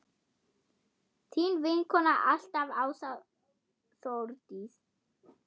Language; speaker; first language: Icelandic; non-native, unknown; German